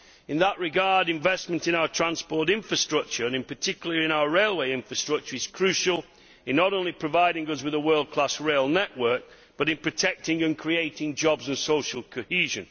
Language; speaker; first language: English; native; English